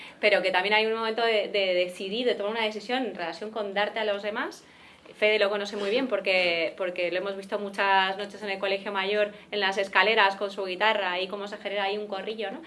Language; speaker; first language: Spanish; native; Spanish